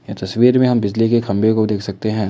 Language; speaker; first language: Hindi; non-native, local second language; Assamese